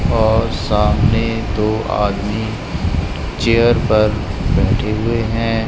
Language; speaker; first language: Hindi; non-native, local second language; Punjabi